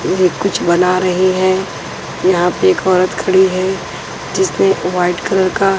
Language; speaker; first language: Hindi; non-native, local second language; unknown